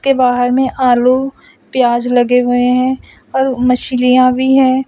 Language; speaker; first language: Hindi; non-native, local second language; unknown